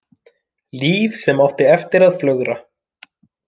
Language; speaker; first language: Icelandic; non-native, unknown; Finnish